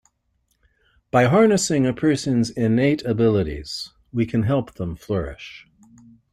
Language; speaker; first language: English; native; English